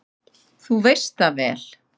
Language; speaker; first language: Icelandic; native; Icelandic